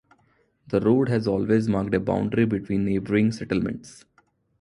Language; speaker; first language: English; non-native, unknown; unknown